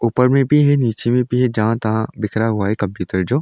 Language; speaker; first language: Hindi; non-native, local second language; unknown